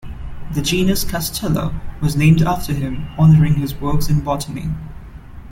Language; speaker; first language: English; non-native, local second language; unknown